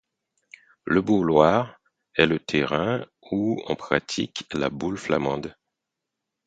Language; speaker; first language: French; non-native, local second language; Haitian Creole